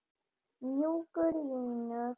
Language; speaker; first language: Icelandic; non-native, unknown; German